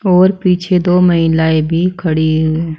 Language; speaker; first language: Hindi; native; Hindi